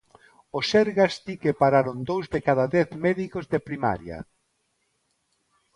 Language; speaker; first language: Galician; non-native, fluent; Spanish